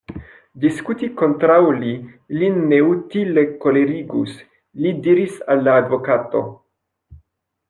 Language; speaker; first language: Esperanto; non-native, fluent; French